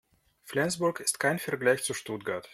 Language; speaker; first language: German; non-native, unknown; Russian